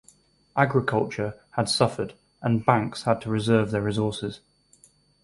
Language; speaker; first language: English; native; English